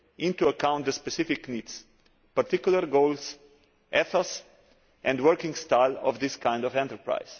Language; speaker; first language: English; non-native, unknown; Slovenian